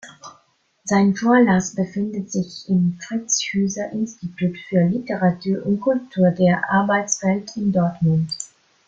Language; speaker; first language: German; non-native, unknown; Italian